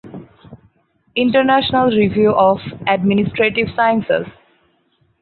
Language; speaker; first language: English; non-native, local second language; Bangla